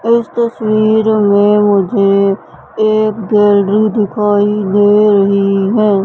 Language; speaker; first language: Hindi; native; Hindi